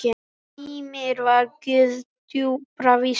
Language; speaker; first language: Icelandic; native; Icelandic